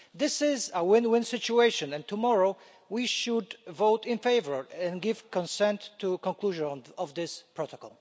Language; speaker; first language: English; non-native, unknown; Polish